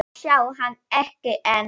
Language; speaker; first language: Icelandic; non-native, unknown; Polish